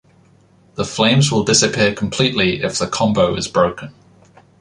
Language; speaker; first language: English; native; English